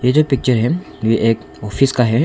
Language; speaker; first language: Hindi; non-native, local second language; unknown